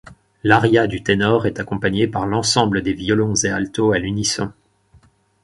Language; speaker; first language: French; native; French